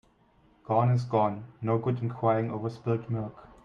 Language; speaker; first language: English; non-native, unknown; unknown